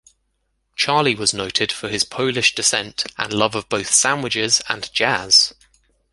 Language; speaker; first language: English; native; English